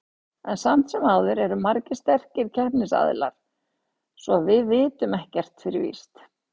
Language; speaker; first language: Icelandic; native; Icelandic